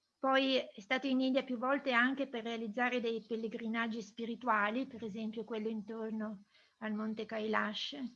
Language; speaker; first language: Italian; native; Italian